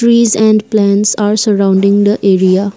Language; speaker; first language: English; non-native, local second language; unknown